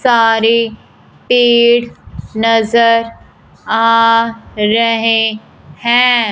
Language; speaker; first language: Hindi; non-native, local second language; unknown